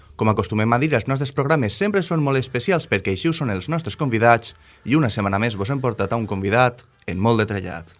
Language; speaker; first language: Catalan; native; Catalan